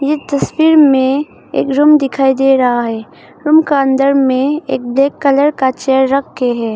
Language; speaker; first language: Hindi; non-native, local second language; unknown